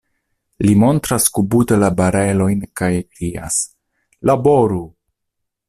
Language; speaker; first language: Esperanto; non-native, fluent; Italian